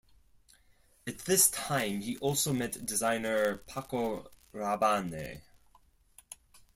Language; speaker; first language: English; non-native, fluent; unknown